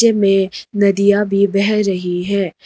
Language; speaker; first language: Hindi; non-native, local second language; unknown